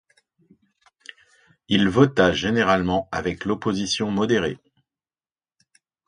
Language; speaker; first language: French; native; French